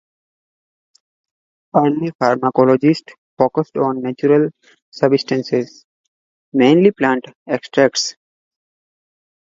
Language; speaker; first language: English; non-native, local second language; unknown